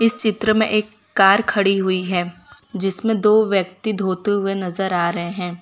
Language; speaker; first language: Hindi; non-native, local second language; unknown